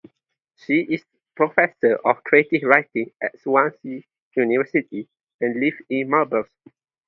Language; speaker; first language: English; non-native, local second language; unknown